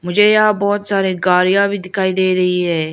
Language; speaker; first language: Hindi; non-native, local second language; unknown